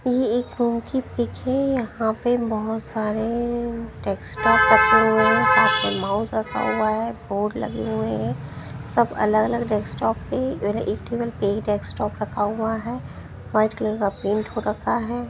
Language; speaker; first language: Hindi; native; Hindi